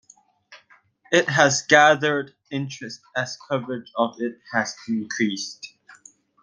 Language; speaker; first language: English; non-native, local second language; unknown